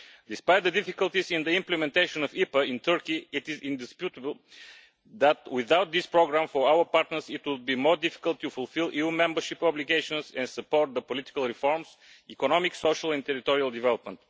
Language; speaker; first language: English; non-native, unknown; Bulgarian